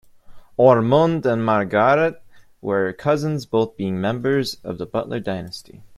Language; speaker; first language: English; native; English